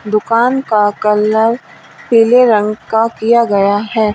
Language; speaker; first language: Hindi; native; Hindi